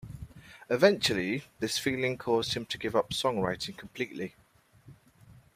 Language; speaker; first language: English; native; English